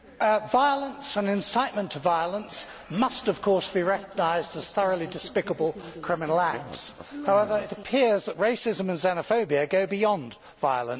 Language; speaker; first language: English; native; English